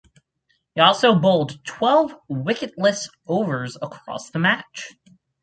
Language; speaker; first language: English; native; English